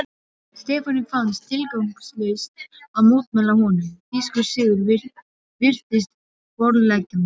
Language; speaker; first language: Icelandic; non-native, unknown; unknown